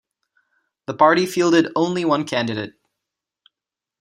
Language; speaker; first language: English; non-native, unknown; Czech